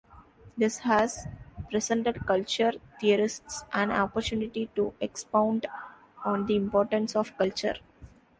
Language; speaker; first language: English; non-native, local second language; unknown